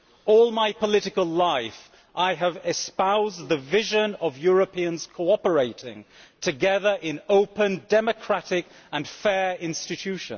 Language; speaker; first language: English; native; English